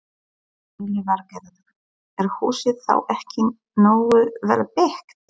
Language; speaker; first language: Icelandic; non-native, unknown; Polish